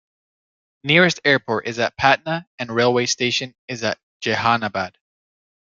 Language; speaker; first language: English; native; English